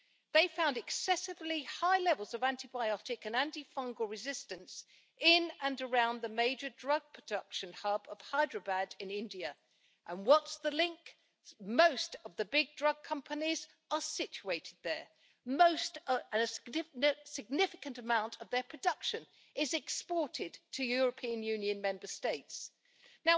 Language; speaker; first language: English; native; English